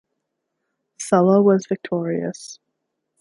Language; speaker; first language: English; native; English